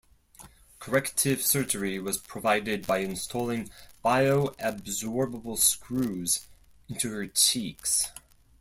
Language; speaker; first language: English; non-native, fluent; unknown